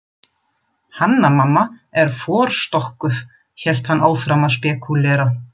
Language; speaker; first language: Icelandic; non-native, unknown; German